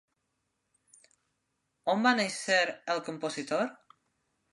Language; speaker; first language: Catalan; non-native, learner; Spanish